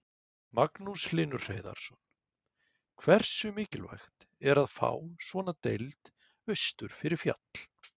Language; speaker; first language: Icelandic; native; Icelandic